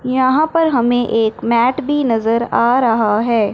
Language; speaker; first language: Hindi; non-native, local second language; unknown